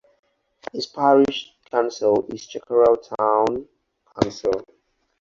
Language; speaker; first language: English; non-native, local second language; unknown